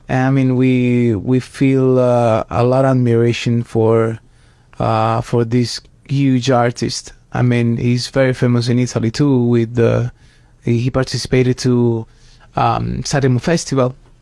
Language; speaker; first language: English; non-native, fluent; Italian